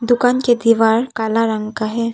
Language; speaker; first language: Hindi; non-native, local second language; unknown